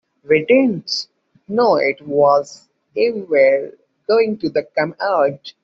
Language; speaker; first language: English; non-native, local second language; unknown